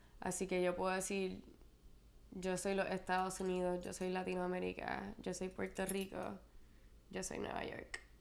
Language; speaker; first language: Spanish; native; Spanish